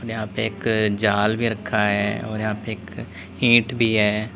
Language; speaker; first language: Hindi; native; Hindi